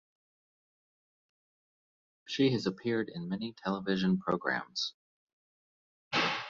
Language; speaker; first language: English; native; English